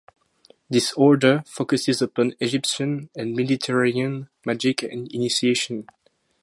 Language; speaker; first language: English; non-native, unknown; French